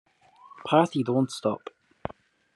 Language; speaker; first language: German; non-native, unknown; English